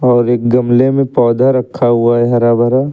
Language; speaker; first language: Hindi; native; Hindi